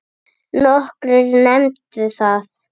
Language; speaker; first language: Icelandic; native; Icelandic